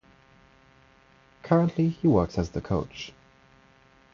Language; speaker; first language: English; non-native, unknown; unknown